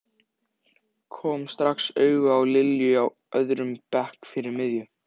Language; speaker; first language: Icelandic; native; Icelandic